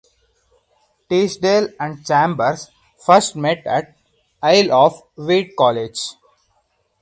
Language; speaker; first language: English; non-native, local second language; Hindi